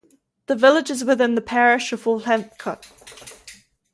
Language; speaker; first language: English; native; English